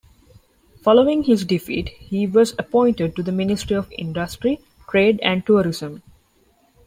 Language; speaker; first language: English; non-native, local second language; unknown